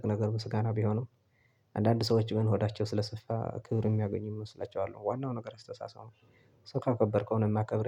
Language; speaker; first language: Amharic; non-native, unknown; Tigrinya